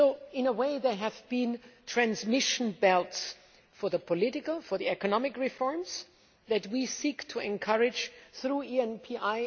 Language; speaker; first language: English; non-native, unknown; German